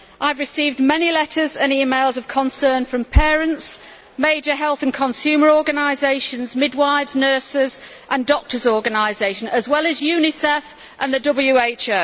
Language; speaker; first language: English; native; English